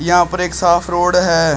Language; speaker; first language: Hindi; native; Hindi